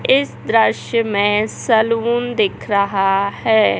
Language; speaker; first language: Hindi; native; Hindi